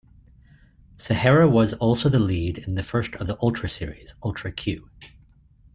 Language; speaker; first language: English; native; English